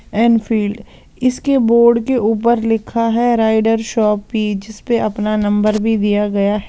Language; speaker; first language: Hindi; non-native, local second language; Punjabi